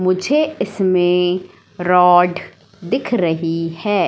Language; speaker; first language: Hindi; native; Hindi